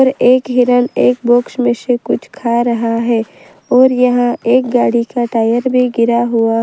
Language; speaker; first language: Hindi; non-native, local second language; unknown